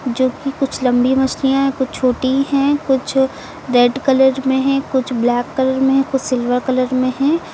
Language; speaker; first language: Hindi; native; Hindi